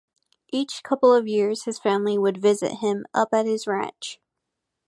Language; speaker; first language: English; native; English